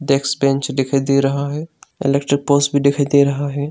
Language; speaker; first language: Hindi; non-native, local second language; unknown